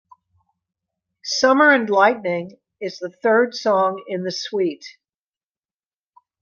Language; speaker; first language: English; native; English